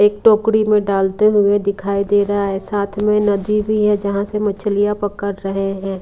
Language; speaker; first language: Hindi; non-native, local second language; Punjabi